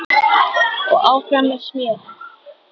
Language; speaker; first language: Icelandic; native; Icelandic